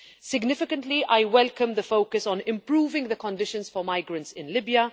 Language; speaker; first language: English; non-native, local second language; Maltese